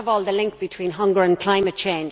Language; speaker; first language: English; native; English